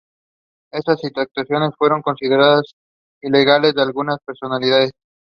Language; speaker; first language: English; non-native, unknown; Spanish